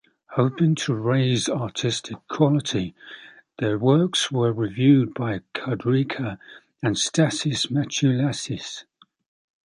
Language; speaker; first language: English; native; English